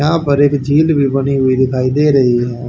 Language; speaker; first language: Hindi; native; Hindi